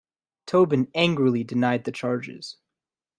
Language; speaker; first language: English; native; English